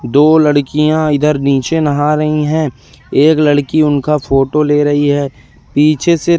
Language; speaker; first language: Hindi; native; Hindi